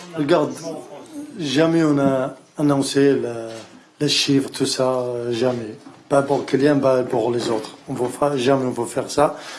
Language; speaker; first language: French; non-native, learner; Arabic